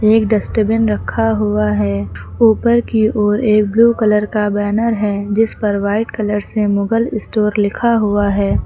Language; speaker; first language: Hindi; native; Hindi